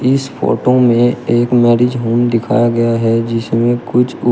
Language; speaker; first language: Hindi; native; Hindi